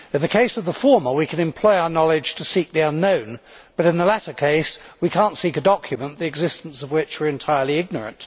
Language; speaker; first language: English; native; English